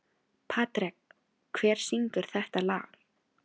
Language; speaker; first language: Icelandic; non-native, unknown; Filipino